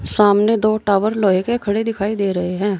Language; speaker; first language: Hindi; native; Hindi